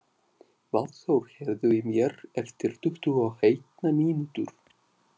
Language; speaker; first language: Icelandic; non-native, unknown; Russian